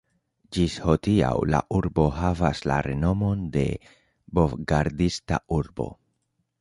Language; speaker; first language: Esperanto; non-native, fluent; Spanish